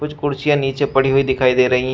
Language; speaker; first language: Hindi; native; Hindi